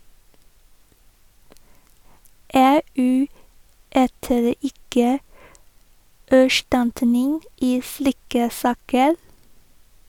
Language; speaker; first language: Norwegian; non-native, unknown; Chinese